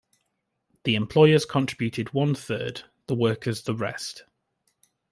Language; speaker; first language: English; native; English